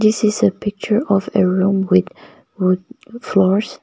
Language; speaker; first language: English; non-native, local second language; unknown